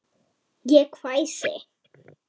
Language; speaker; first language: Icelandic; native; Icelandic